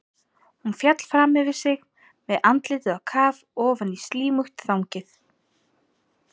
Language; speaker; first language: Icelandic; native; Icelandic